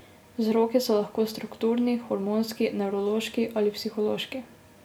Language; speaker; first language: Slovenian; native; Slovenian